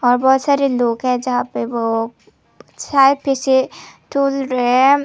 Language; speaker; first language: Hindi; non-native, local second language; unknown